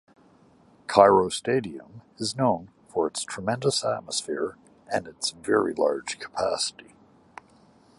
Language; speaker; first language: English; native; English